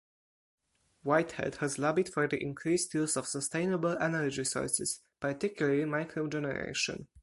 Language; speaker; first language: English; non-native, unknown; Polish